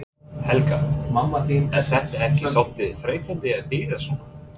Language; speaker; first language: Icelandic; non-native, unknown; English